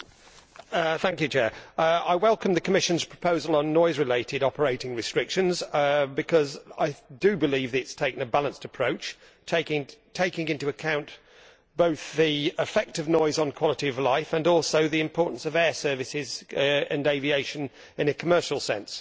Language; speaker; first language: English; native; English